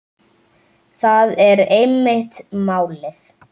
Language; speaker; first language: Icelandic; native; Icelandic